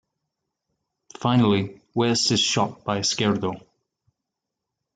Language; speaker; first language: English; native; English